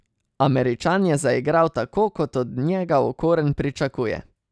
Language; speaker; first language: Slovenian; native; Slovenian